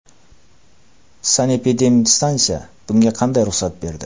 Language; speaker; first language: Uzbek; non-native, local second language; Kara-Kalpak